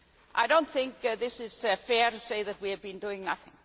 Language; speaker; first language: English; non-native, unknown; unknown